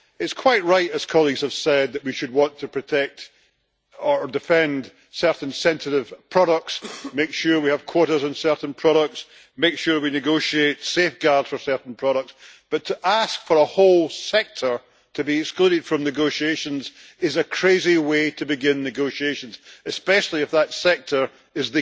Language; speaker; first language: English; native; English